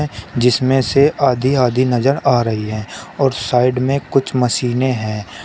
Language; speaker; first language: Hindi; native; Hindi